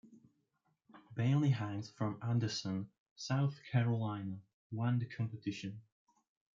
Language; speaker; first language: English; non-native, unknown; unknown